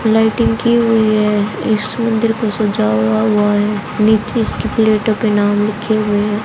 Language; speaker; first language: Hindi; native; Hindi